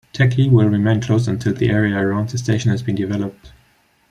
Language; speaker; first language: English; non-native, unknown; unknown